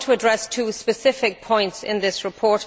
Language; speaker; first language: English; native; English